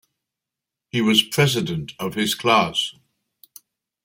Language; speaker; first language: English; native; English